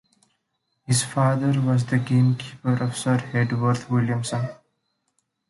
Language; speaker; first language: English; non-native, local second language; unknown